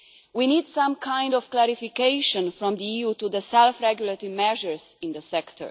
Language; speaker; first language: English; non-native, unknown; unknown